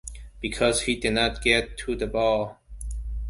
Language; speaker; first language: English; non-native, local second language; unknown